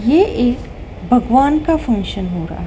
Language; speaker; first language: Hindi; native; Hindi